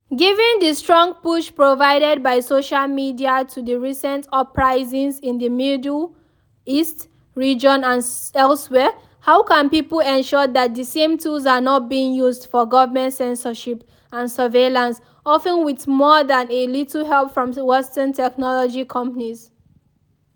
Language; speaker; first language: English; non-native, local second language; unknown